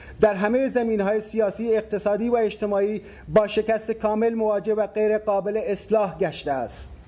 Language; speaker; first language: Persian; non-native, local second language; Baluchi